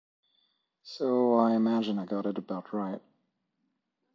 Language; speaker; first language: English; non-native, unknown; French